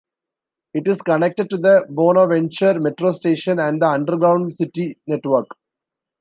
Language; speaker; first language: English; non-native, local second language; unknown